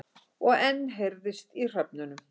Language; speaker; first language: Icelandic; native; Icelandic